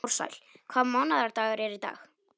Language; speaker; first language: Icelandic; non-native, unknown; Polish